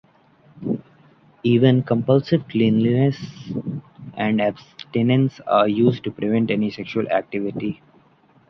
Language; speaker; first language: English; non-native, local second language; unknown